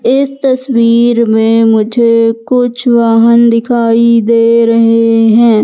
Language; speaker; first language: Hindi; native; Hindi